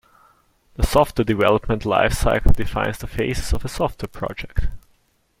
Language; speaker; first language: English; non-native, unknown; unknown